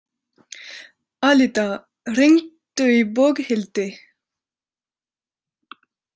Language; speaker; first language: Icelandic; non-native, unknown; French